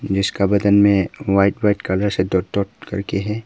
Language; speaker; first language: Hindi; early bilingual, other home language; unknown